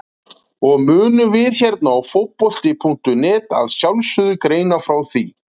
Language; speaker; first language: Icelandic; native; Icelandic